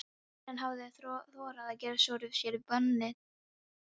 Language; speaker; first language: Icelandic; non-native, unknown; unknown